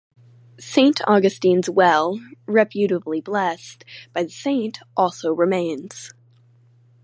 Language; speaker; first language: English; native; English